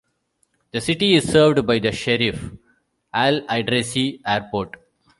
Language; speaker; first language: English; non-native, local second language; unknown